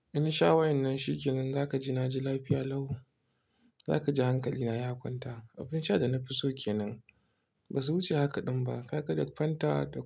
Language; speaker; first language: Hausa; non-native, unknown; Igbo